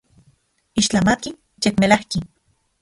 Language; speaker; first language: Central Puebla Nahuatl; non-native, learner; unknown